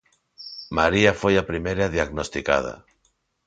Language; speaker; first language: Galician; non-native, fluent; Spanish